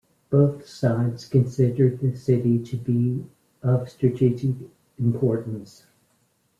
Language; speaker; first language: English; native; English